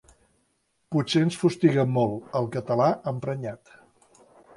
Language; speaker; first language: Catalan; native; Catalan